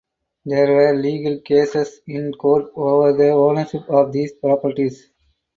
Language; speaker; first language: English; non-native, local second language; Tamil